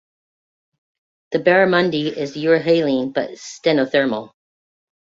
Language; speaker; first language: English; native; English